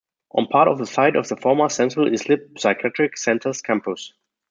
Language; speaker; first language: English; non-native, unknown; German